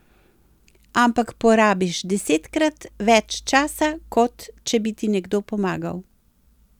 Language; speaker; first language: Slovenian; native; Slovenian